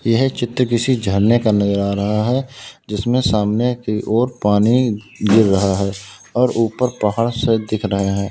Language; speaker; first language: Hindi; native; Hindi